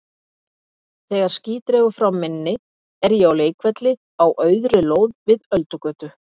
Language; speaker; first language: Icelandic; native; Icelandic